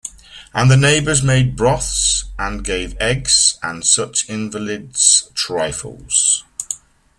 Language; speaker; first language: English; native; English